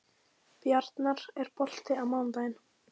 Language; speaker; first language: Icelandic; native; Icelandic